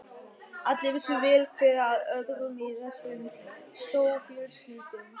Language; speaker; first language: Icelandic; non-native, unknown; German